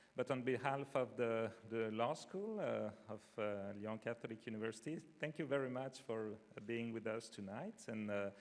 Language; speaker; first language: English; non-native, fluent; French